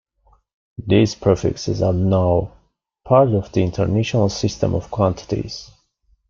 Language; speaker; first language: English; non-native, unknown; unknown